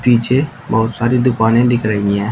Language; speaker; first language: Hindi; native; Hindi